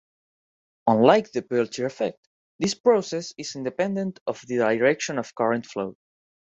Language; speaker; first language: English; non-native, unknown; Spanish